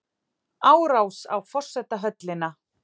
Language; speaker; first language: Icelandic; native; Icelandic